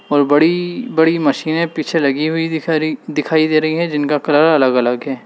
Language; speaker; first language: Hindi; native; Hindi